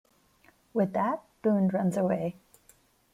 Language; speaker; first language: English; non-native, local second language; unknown